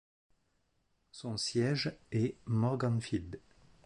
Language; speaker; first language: French; native; French